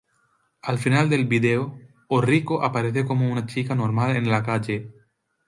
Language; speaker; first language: Spanish; non-native, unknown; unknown